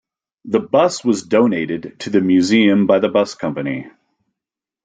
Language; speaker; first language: English; native; English